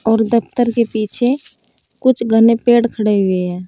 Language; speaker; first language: Hindi; native; Hindi